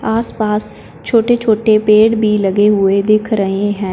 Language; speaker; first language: Hindi; non-native, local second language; Punjabi